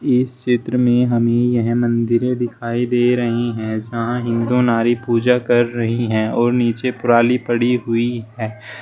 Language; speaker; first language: Hindi; native; Hindi